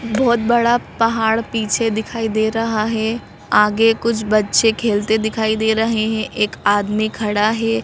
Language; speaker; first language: Hindi; native; Hindi